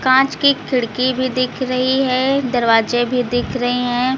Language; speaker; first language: Hindi; native; Hindi